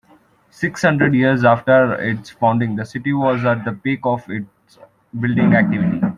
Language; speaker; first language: English; non-native, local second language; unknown